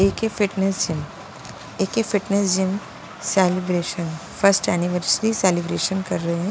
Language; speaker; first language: Hindi; non-native, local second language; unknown